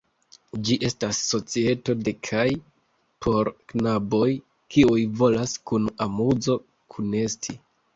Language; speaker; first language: Esperanto; non-native, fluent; Kinyarwanda